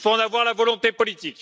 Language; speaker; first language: French; native; French